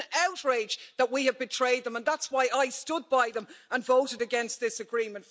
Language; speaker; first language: English; native; English